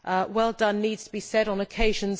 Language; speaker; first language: English; native; English